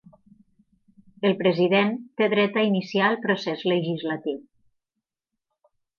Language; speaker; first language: Catalan; native; Catalan